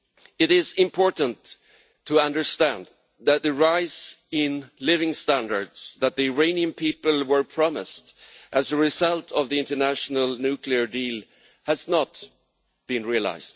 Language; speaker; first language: English; non-native, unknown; Swedish